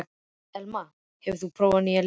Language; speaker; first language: Icelandic; native; Icelandic